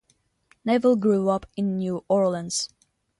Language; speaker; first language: English; non-native, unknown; Russian